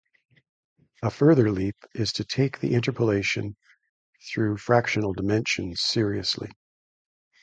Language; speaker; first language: English; native; English